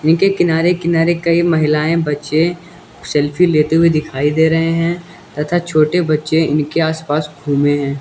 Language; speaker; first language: Hindi; native; Hindi